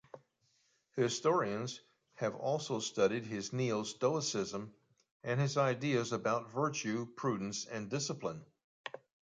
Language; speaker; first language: English; native; English